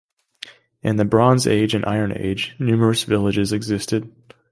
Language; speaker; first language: English; native; English